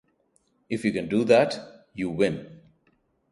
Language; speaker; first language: English; non-native, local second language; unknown